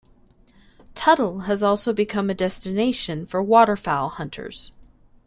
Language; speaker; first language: English; native; English